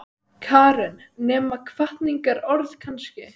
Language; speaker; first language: Icelandic; native; Icelandic